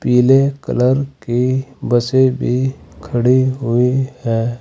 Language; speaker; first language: Hindi; native; Hindi